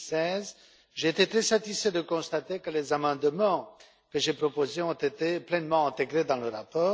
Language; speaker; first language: French; non-native, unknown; Romanian